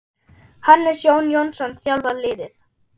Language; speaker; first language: Icelandic; non-native, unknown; German